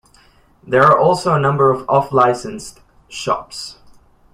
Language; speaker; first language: English; non-native, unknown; Spanish